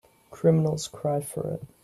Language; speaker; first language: English; native; English